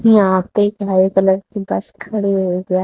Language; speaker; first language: Hindi; native; Hindi